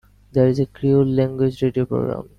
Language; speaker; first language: English; non-native, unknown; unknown